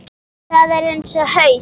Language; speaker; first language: Icelandic; native; Icelandic